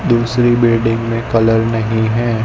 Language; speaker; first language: Hindi; non-native, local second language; Gujarati